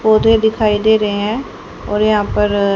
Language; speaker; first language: Hindi; native; Hindi